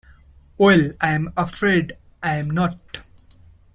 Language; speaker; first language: English; non-native, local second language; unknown